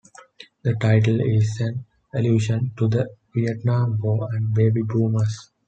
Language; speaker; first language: English; non-native, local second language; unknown